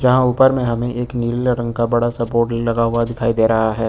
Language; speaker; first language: Hindi; native; Hindi